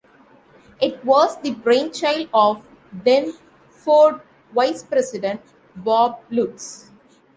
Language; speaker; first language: English; non-native, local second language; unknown